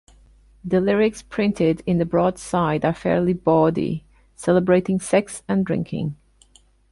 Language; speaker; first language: English; non-native, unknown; Portuguese